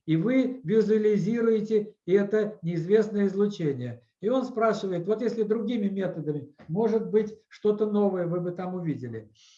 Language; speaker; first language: Russian; native; Russian